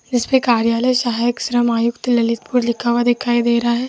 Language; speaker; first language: Hindi; native; Hindi